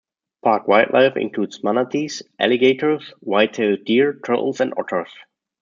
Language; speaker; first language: English; non-native, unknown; German